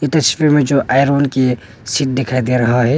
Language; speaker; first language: Hindi; non-native, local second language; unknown